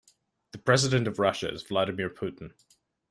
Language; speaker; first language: English; native; English